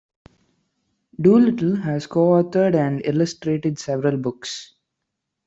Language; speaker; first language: English; non-native, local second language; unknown